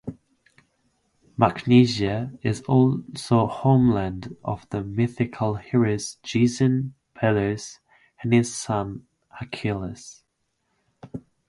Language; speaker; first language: English; non-native, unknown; Italian